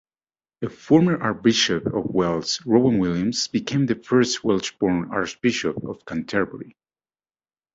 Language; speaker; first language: English; native; English